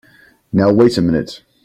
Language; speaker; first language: English; native; English